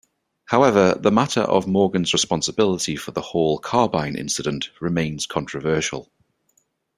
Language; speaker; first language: English; native; English